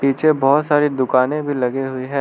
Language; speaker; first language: Hindi; non-native, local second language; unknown